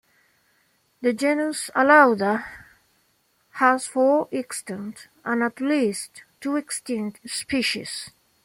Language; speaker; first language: English; non-native, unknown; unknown